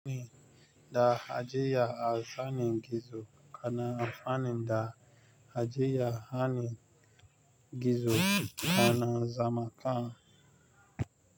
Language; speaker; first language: Hausa; native; Hausa